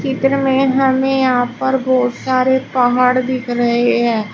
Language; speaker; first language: Hindi; native; Hindi